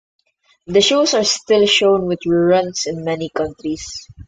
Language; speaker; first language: English; non-native, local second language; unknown